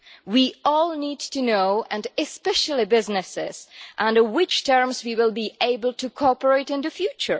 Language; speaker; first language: English; non-native, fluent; Czech